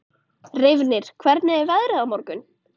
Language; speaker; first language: Icelandic; native; Icelandic